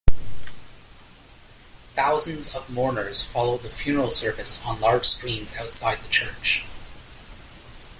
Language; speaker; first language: English; native; English